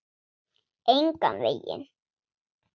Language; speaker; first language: Icelandic; non-native, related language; Swedish